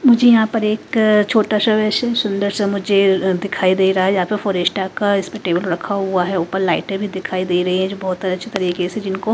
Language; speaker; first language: Hindi; native; Hindi